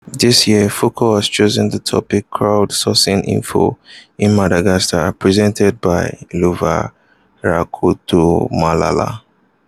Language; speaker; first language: English; non-native, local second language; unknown